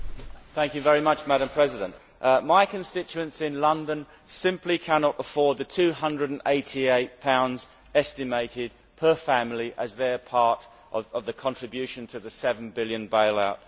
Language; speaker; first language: English; native; English